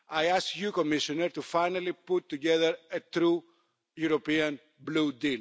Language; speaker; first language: English; non-native, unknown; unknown